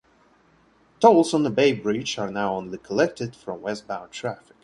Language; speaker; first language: English; non-native, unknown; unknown